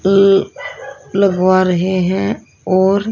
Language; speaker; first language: Hindi; native; Hindi